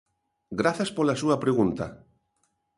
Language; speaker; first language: Galician; native; Galician